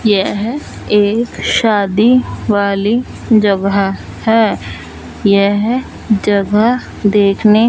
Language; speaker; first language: Hindi; non-native, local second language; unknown